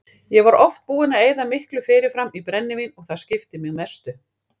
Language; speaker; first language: Icelandic; native; Icelandic